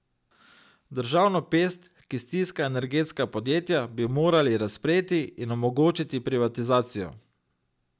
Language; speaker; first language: Slovenian; native; Slovenian